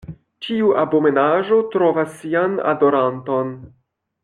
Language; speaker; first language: Esperanto; non-native, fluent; French